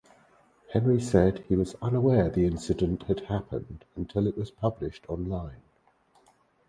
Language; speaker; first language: English; native; English